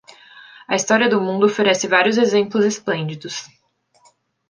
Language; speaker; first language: Portuguese; native; Portuguese